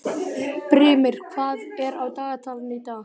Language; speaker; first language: Icelandic; native; Icelandic